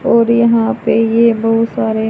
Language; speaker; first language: Hindi; native; Hindi